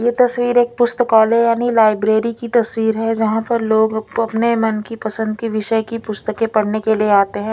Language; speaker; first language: Hindi; non-native, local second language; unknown